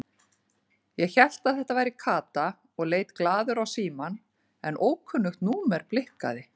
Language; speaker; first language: Icelandic; native; Icelandic